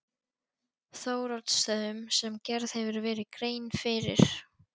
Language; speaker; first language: Icelandic; non-native, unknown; Polish